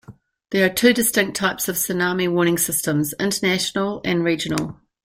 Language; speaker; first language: English; native; English